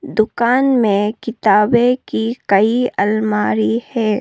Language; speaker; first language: Hindi; non-native, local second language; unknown